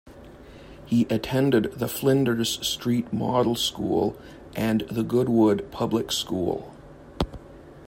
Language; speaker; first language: English; native; English